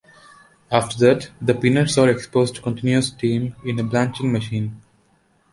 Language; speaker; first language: English; non-native, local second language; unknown